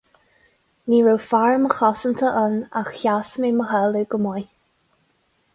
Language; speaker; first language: Irish; non-native, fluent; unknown